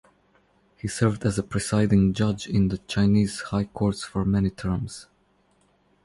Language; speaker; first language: English; non-native, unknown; Croatian